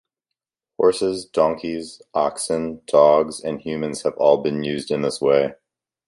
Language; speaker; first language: English; native; English